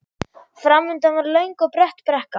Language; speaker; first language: Icelandic; non-native, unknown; German